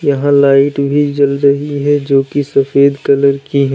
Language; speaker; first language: Hindi; native; Hindi